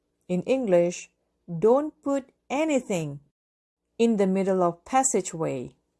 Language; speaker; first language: English; non-native, fluent; Korean